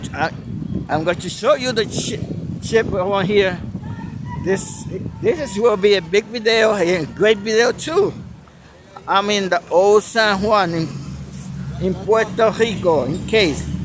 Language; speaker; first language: English; non-native, fluent; Spanish